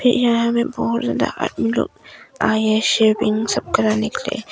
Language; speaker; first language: Hindi; non-native, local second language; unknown